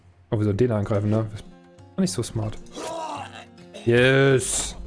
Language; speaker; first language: German; native; German